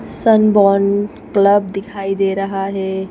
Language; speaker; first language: Hindi; native; Hindi